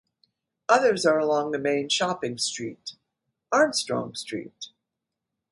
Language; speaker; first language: English; native; English